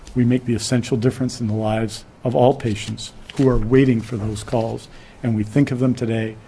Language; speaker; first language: English; native; English